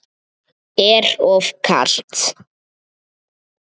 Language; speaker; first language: Icelandic; native; Icelandic